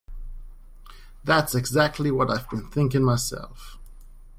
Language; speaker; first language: English; non-native, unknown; German